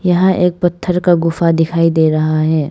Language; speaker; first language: Hindi; non-native, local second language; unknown